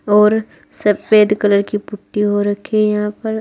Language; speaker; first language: Hindi; native; Hindi